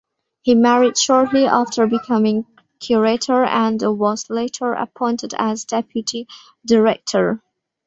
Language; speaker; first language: English; non-native, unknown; Bangla